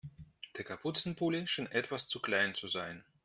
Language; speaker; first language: German; non-native, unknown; Russian